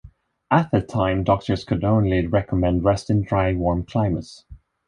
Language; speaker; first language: English; non-native, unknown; Swedish